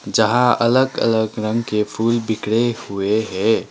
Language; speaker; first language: Hindi; non-native, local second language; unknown